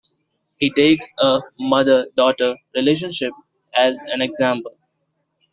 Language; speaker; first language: English; non-native, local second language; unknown